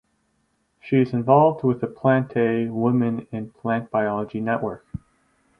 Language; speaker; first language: English; native; English